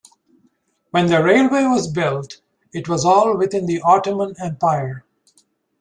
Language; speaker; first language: English; native; English